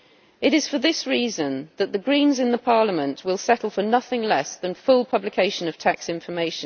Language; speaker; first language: English; native; English